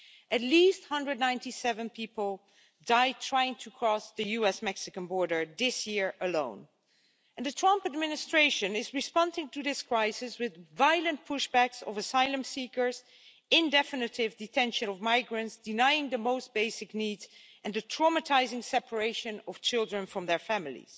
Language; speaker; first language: English; non-native, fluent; Dutch